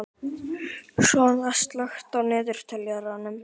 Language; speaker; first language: Icelandic; native; Icelandic